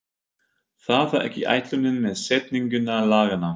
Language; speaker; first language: Icelandic; non-native, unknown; German